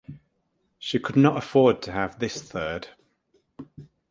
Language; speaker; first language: English; native; English